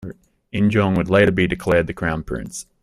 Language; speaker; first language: English; native; English